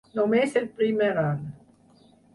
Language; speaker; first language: Catalan; non-native, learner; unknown